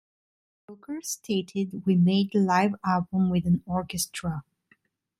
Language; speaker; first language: English; non-native, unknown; Italian